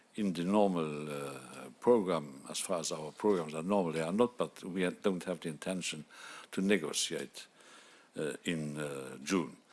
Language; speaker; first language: English; non-native, fluent; Luxembourgish